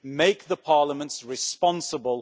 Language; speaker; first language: English; native; English